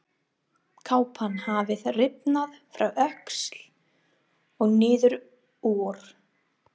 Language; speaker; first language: Icelandic; non-native, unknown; English